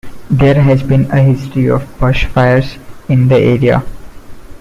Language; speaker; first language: English; non-native, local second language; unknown